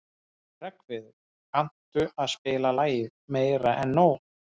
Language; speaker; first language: Icelandic; native; Icelandic